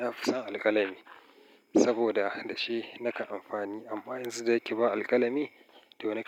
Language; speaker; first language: Hausa; native; Hausa